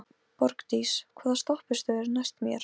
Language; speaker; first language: Icelandic; non-native, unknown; Polish